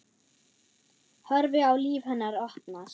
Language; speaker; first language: Icelandic; non-native, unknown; German